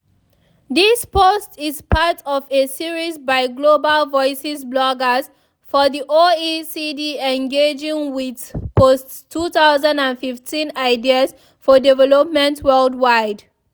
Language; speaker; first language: English; non-native, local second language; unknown